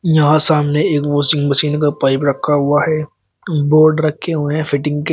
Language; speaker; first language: Hindi; native; Hindi